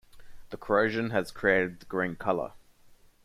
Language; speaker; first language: English; native; English